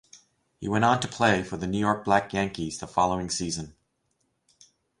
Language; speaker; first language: English; native; English